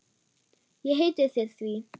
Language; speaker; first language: Icelandic; non-native, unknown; German